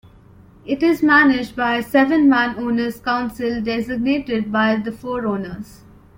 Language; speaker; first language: English; non-native, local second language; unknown